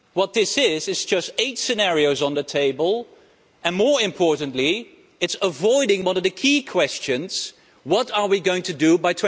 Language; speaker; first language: English; non-native, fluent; Dutch